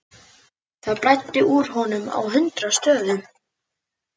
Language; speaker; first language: Icelandic; native; Icelandic